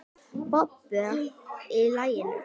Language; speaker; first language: Icelandic; native; Icelandic